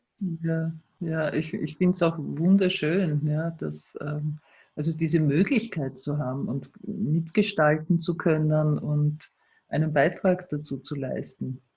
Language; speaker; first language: German; native; German